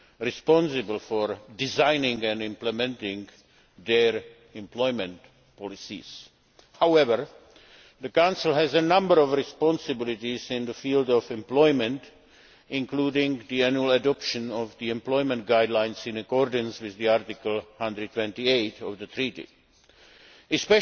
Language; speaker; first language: English; non-native, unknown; Czech